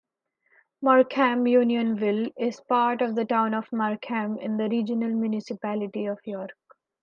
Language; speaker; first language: English; non-native, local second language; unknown